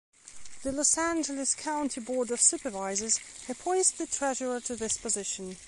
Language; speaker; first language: English; non-native, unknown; Belarusian